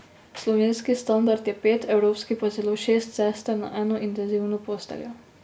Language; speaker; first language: Slovenian; native; Slovenian